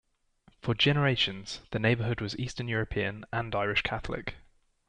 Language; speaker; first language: English; native; English